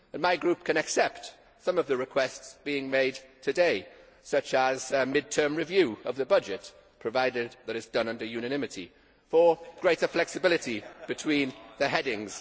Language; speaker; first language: English; native; English